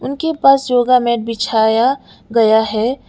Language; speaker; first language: Hindi; non-native, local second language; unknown